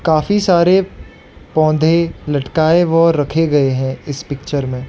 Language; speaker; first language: Hindi; non-native, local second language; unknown